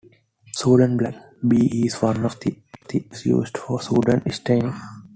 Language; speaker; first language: English; non-native, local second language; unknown